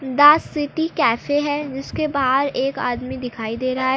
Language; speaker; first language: Hindi; native; Hindi